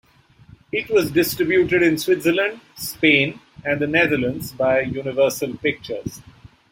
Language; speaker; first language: English; non-native, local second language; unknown